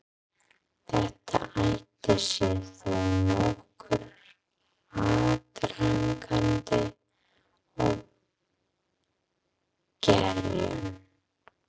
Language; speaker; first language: Icelandic; non-native, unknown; English